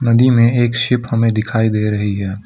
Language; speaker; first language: Hindi; non-native, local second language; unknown